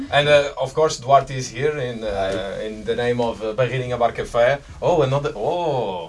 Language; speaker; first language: English; non-native, fluent; Portuguese